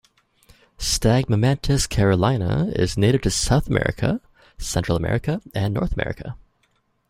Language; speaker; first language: English; native; English